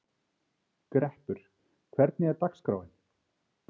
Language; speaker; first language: Icelandic; native; Icelandic